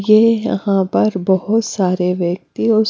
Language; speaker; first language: Hindi; non-native, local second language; Punjabi